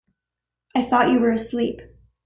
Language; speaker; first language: English; native; English